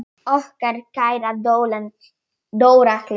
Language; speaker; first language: Icelandic; non-native, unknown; Polish